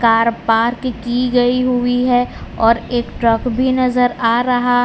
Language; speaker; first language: Hindi; non-native, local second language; Gujarati